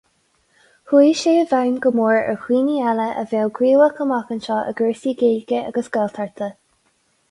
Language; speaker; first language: Irish; non-native, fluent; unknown